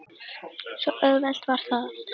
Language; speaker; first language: Icelandic; native; Icelandic